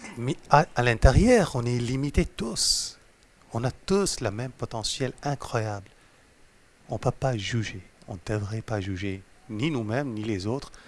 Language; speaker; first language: French; non-native, fluent; Hindi